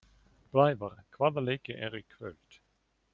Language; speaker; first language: Icelandic; non-native, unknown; German